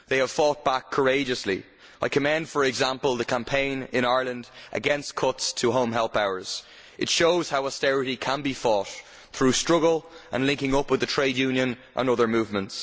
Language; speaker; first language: English; native; English